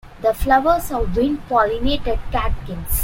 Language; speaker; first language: English; non-native, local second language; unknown